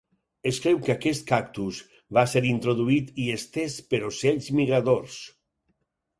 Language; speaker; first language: Catalan; native; Catalan